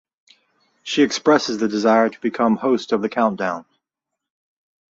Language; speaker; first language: English; native; English